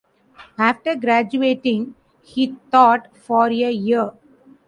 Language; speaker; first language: English; non-native, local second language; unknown